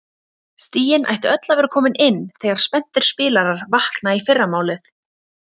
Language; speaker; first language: Icelandic; native; Icelandic